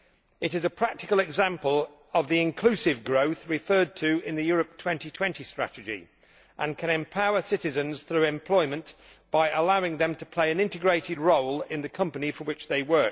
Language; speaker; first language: English; native; English